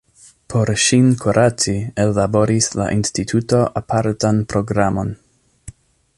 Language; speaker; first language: Esperanto; non-native, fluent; English